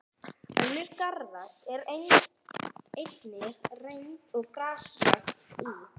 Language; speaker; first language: Icelandic; non-native, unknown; English